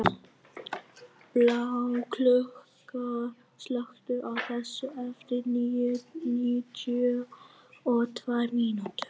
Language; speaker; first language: Icelandic; non-native, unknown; Vietnamese